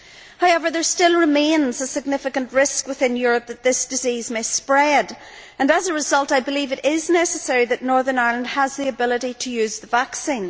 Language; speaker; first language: English; native; English